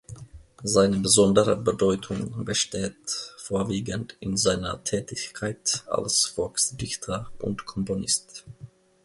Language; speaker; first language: German; non-native, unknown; Finnish